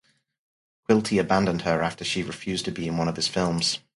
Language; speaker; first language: English; native; English